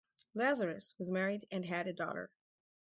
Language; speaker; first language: English; native; English